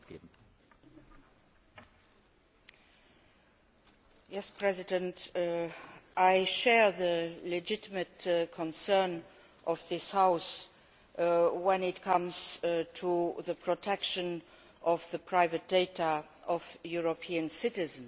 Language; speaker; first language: English; non-native, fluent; Luxembourgish